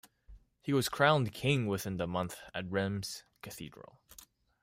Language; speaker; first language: English; non-native, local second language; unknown